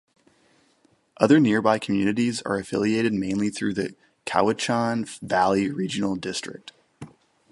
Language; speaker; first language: English; native; English